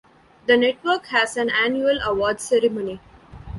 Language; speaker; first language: English; non-native, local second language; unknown